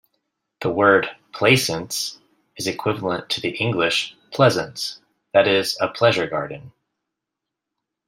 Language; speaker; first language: English; native; English